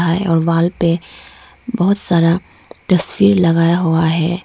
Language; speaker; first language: Hindi; non-native, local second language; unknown